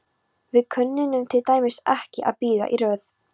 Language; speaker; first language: Icelandic; non-native, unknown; Polish